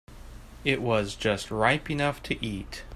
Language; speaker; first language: English; native; English